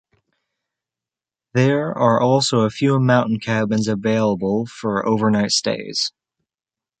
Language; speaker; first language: English; native; English